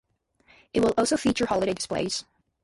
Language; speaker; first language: English; native; English